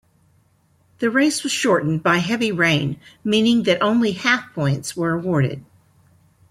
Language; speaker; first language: English; native; English